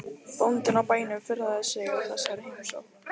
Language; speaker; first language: Icelandic; non-native, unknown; Lithuanian